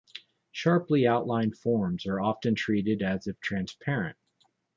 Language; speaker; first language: English; native; English